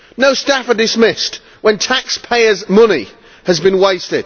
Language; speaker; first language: English; native; English